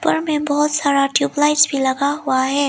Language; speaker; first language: Hindi; early bilingual, other home language; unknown